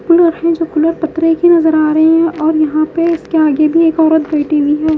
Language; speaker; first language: Hindi; native; Hindi